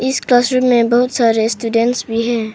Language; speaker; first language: Hindi; non-native, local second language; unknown